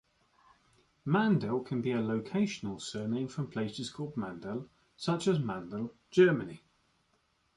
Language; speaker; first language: English; native; English